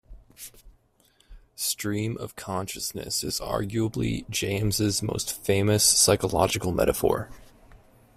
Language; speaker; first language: English; native; English